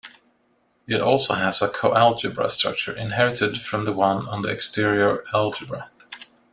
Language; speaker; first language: English; non-native, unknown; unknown